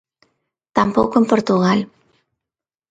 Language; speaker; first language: Galician; non-native, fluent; Spanish